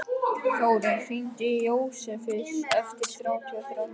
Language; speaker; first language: Icelandic; native; Icelandic